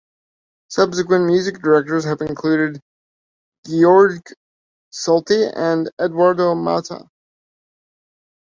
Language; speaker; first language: English; native; English